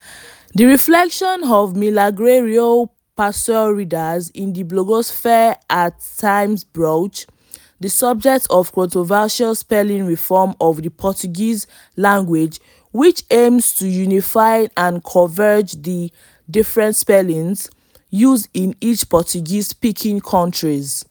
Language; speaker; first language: English; non-native, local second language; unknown